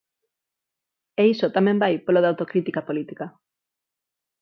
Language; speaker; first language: Galician; non-native, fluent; Spanish